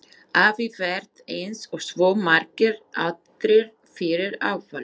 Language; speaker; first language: Icelandic; non-native, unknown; Slovak